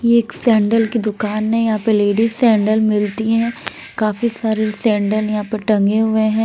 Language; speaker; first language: Hindi; non-native, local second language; Punjabi